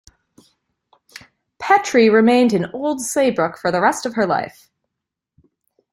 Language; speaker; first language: English; native; English